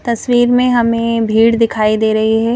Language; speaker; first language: Hindi; native; Hindi